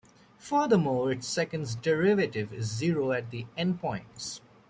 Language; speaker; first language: English; native; English